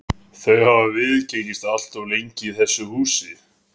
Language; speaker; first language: Icelandic; native; Icelandic